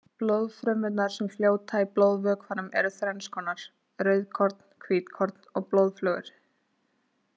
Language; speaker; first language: Icelandic; native; Icelandic